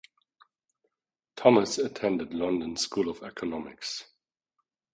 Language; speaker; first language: English; non-native, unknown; German